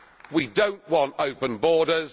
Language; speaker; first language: English; native; English